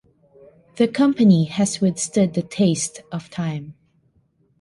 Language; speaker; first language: English; non-native, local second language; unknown